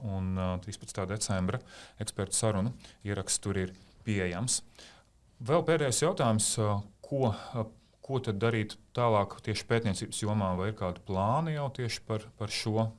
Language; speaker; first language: Latvian; native; Latvian